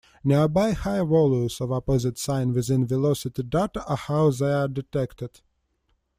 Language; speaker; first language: English; non-native, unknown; Russian